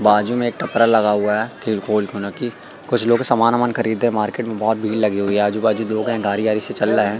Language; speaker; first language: Hindi; native; Hindi